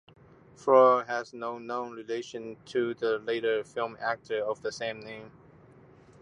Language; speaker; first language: English; non-native, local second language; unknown